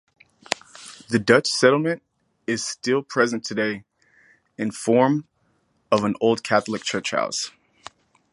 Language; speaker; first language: English; native; English